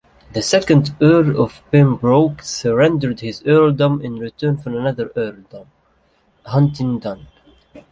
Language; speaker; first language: English; native; English